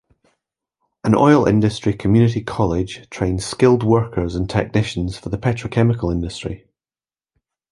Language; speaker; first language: English; native; English